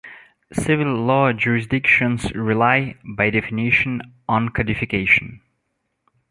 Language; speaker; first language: English; non-native, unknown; Russian